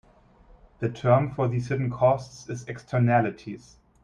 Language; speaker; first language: English; non-native, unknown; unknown